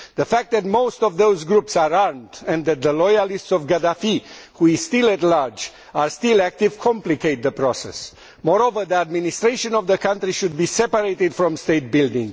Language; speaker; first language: English; non-native, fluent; Romanian